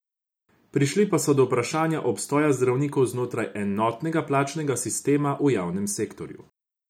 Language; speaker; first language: Slovenian; non-native, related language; Croatian